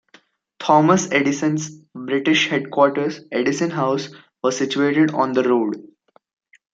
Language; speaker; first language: English; non-native, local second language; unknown